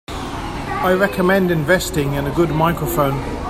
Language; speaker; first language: English; native; English